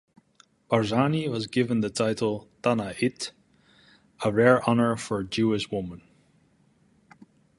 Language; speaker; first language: English; non-native, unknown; Dutch